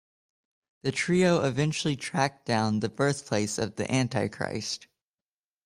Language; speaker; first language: English; native; English